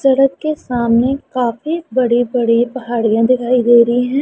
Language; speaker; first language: Hindi; non-native, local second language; Punjabi